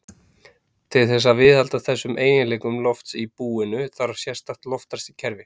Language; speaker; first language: Icelandic; native; Icelandic